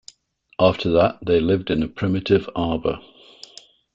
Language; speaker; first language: English; native; English